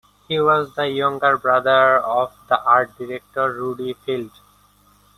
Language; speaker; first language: English; non-native, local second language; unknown